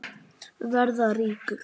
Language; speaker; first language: Icelandic; native; Icelandic